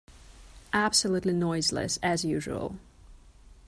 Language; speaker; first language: English; non-native, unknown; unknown